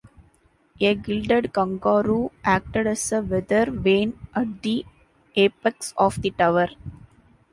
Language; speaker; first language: English; non-native, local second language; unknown